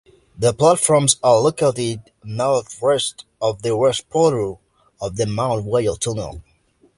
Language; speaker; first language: English; native; English